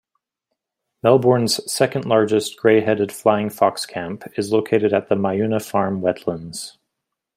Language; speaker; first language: English; native; English